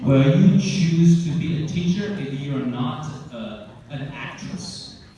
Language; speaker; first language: English; non-native, fluent; Chinese